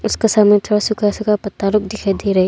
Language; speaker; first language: Hindi; non-native, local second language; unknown